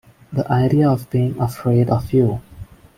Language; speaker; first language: English; non-native, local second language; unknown